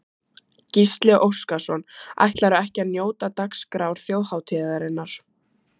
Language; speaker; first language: Icelandic; native; Icelandic